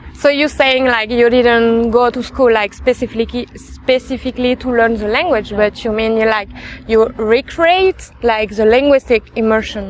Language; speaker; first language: English; non-native, fluent; French